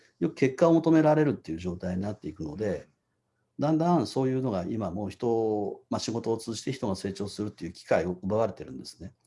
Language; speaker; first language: Japanese; native; Japanese